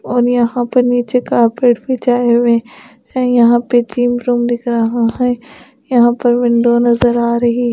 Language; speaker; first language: Hindi; non-native, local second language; Punjabi